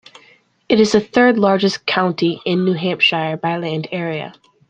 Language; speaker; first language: English; native; English